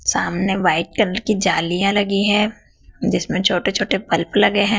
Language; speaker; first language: Hindi; native; Hindi